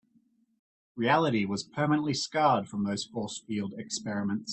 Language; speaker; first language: English; native; English